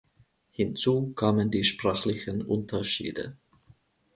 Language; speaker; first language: German; non-native, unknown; Finnish